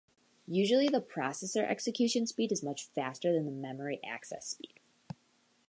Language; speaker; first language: English; native; English